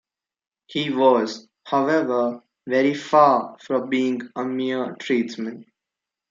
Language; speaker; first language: English; non-native, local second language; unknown